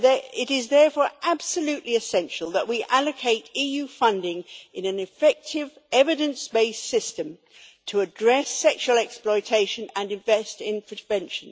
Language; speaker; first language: English; native; English